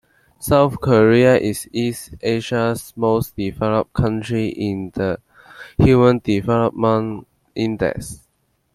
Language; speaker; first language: English; non-native, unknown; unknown